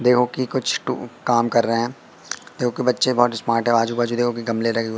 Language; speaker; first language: Hindi; native; Hindi